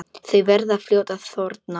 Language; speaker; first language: Icelandic; non-native, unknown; Polish